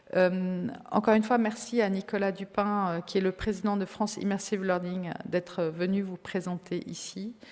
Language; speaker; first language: French; native; French